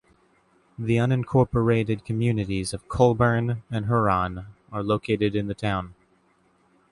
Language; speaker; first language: English; native; English